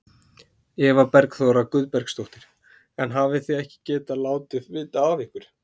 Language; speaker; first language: Icelandic; native; Icelandic